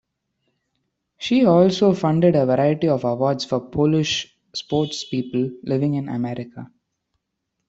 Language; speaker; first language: English; non-native, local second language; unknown